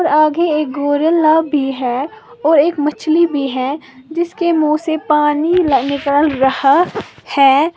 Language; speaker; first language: Hindi; native; Hindi